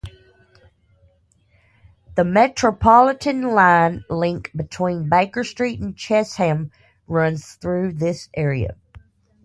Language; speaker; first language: English; native; English